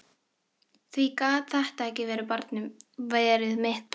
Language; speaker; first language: Icelandic; non-native, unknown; Filipino